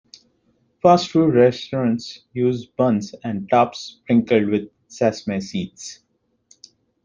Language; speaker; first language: English; non-native, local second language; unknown